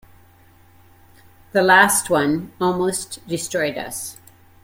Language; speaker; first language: English; native; English